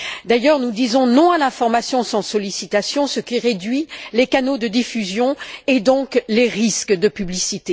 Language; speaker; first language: French; native; French